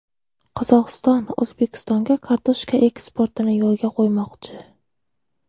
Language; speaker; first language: Uzbek; native; Uzbek